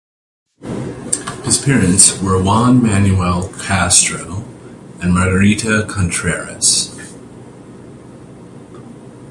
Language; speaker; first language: English; native; English